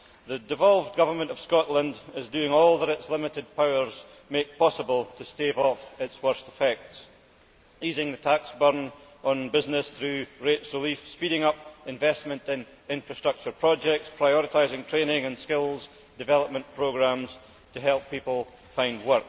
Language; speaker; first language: English; native; English